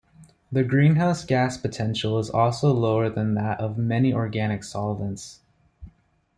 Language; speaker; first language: English; native; English